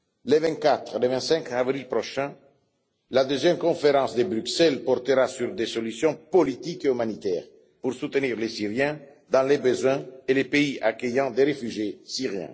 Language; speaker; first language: French; non-native, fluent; Italian